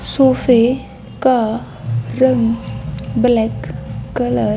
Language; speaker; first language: Hindi; native; Hindi